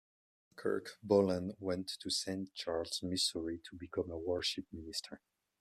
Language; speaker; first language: English; non-native, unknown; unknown